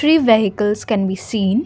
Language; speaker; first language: English; non-native, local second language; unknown